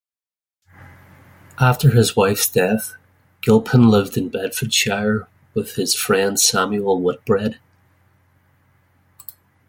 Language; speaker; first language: English; native; English